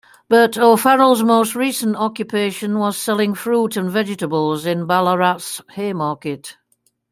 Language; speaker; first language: English; native; English